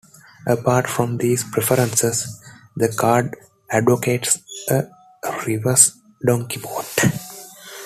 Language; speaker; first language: English; non-native, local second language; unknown